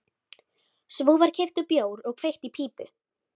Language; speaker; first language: Icelandic; native; Icelandic